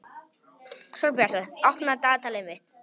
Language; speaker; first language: Icelandic; non-native, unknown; Polish